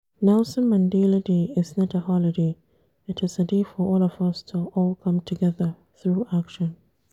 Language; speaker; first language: English; non-native, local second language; Hausa